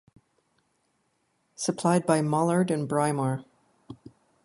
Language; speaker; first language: English; native; English